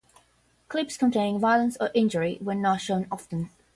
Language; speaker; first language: English; non-native, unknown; Portuguese